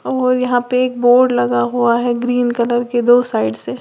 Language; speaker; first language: Hindi; native; Hindi